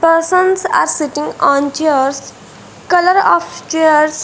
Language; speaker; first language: English; non-native, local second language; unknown